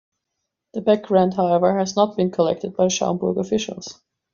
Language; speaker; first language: English; non-native, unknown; German